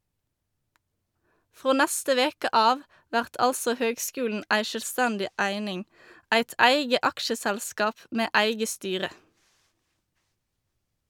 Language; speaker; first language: Norwegian; native; Norwegian